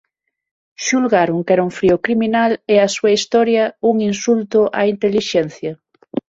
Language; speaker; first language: Galician; non-native, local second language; Spanish